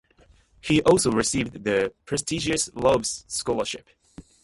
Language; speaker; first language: English; non-native, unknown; Japanese